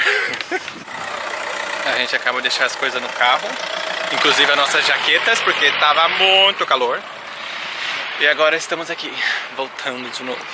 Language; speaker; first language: Portuguese; native; Portuguese